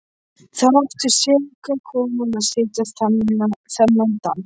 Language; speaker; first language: Icelandic; non-native, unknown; Polish